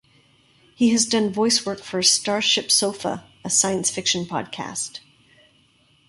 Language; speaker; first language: English; native; English